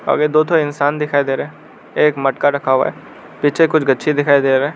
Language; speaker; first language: Hindi; non-native, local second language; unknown